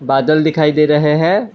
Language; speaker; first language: Hindi; non-native, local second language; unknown